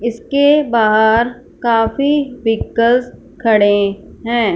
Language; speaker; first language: Hindi; non-native, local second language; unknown